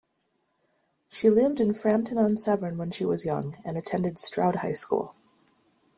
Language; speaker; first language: English; native; English